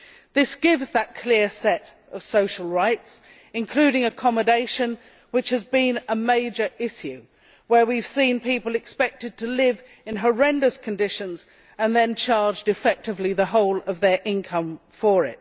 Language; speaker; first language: English; native; English